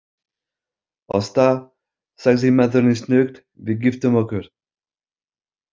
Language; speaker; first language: Icelandic; non-native, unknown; French